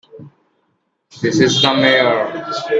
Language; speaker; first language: English; non-native, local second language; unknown